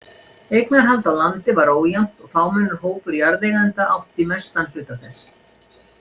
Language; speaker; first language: Icelandic; native; Icelandic